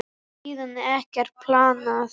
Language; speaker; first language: Icelandic; native; Icelandic